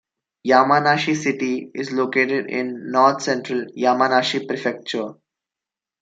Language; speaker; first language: English; non-native, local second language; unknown